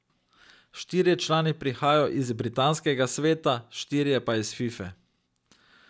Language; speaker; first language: Slovenian; native; Slovenian